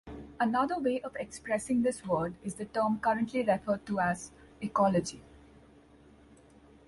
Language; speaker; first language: English; non-native, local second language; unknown